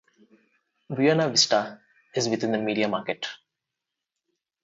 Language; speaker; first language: English; non-native, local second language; Telugu